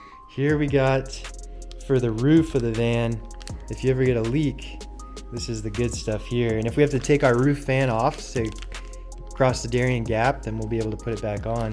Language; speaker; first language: English; native; English